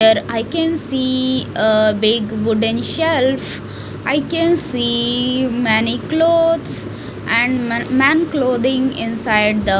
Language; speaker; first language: English; non-native, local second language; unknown